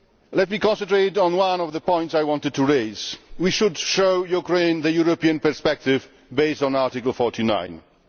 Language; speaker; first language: English; non-native, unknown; Polish